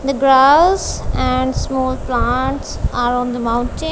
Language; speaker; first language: English; non-native, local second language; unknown